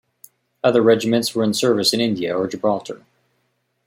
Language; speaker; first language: English; native; English